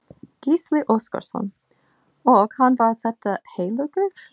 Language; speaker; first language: Icelandic; non-native, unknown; English